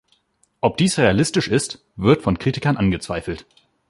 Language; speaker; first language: German; native; German